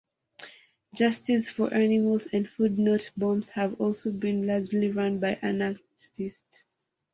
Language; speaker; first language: English; non-native, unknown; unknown